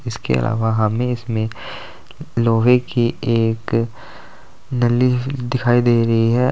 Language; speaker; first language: Hindi; native; Hindi